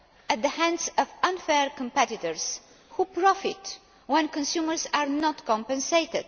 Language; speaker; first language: English; non-native, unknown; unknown